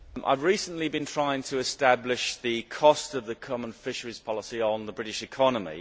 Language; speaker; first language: English; native; English